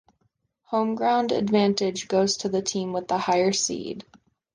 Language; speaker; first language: English; native; English